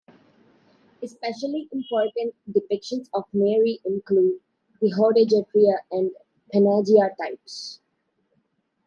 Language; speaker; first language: English; non-native, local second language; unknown